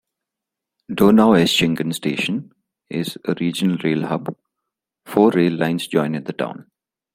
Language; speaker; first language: English; non-native, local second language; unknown